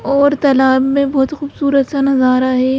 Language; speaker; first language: Hindi; native; Hindi